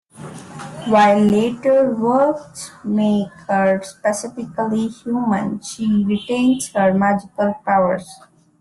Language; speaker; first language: English; non-native, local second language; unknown